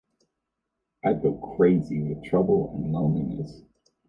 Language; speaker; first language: English; native; English